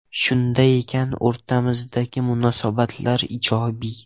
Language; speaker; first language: Uzbek; non-native, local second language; Russian